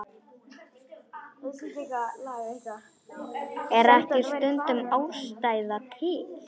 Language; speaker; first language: Icelandic; non-native, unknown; Polish